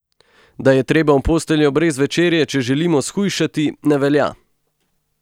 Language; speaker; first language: Slovenian; native; Slovenian